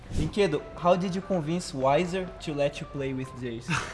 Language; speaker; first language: English; non-native, fluent; Portuguese